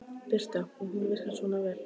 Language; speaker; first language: Icelandic; native; Icelandic